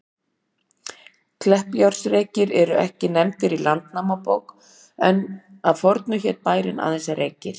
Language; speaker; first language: Icelandic; native; Icelandic